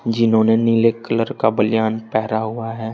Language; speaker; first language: Hindi; native; Hindi